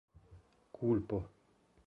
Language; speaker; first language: Esperanto; non-native, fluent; Italian